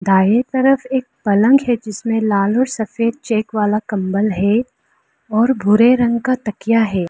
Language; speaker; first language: Hindi; non-native, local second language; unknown